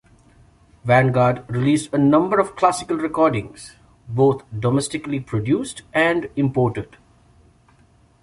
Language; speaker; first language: English; non-native, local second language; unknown